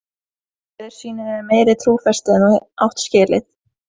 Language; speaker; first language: Icelandic; non-native, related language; Norwegian